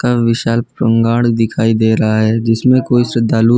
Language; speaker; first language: Hindi; non-native, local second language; Gujarati